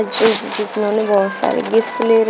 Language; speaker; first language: Hindi; native; Hindi